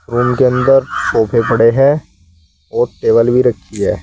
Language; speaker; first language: Hindi; native; Hindi